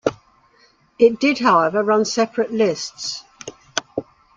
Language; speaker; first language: English; native; English